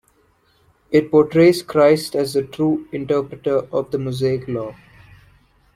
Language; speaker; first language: English; non-native, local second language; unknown